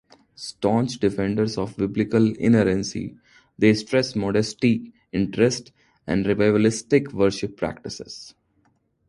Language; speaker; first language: English; non-native, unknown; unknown